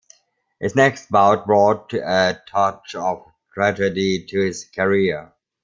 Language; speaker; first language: English; non-native, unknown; German